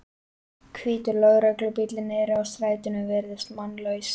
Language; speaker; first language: Icelandic; native; Icelandic